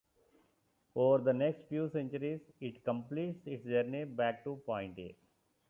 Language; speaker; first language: English; non-native, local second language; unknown